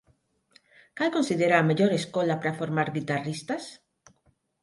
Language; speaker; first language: Galician; non-native, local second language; Spanish